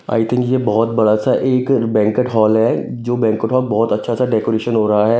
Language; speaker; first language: Hindi; non-native, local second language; Punjabi